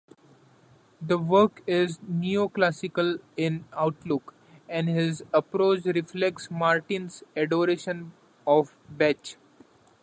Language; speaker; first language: English; non-native, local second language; Marathi